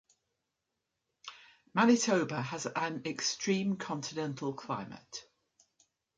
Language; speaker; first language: English; native; English